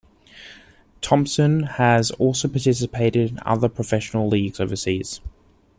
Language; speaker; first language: English; native; English